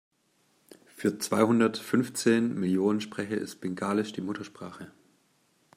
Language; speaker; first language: German; native; German